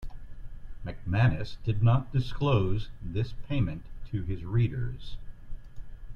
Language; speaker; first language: English; native; English